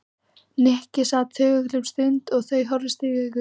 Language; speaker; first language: Icelandic; native; Icelandic